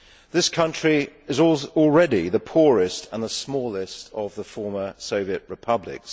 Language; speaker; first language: English; native; English